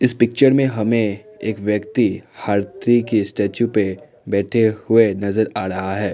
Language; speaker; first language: Hindi; non-native, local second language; Assamese